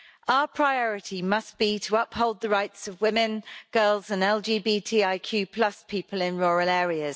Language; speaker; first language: English; native; English